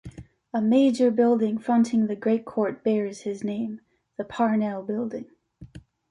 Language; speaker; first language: English; native; English